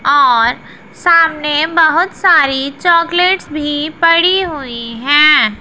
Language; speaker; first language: Hindi; non-native, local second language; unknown